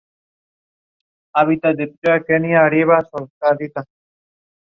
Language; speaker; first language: English; non-native, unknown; Spanish